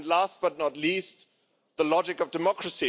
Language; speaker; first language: English; non-native, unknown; German